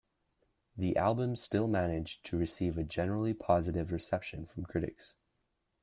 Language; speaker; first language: English; native; English